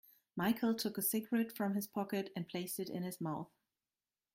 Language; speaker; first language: English; non-native, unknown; German